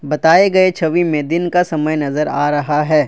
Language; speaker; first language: Hindi; non-native, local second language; Assamese